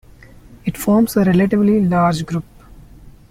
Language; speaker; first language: English; non-native, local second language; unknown